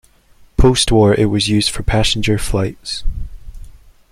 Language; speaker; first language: English; native; English